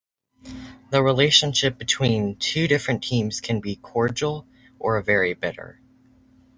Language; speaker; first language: English; native; English